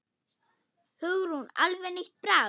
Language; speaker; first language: Icelandic; non-native, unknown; German